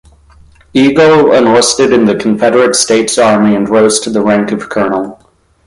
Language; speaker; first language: English; native; English